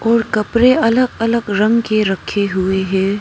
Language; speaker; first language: Hindi; non-native, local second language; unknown